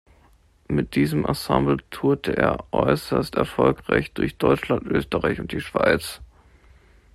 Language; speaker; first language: German; native; German